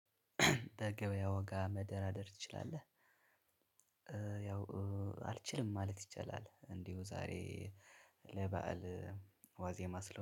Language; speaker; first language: Amharic; native; Amharic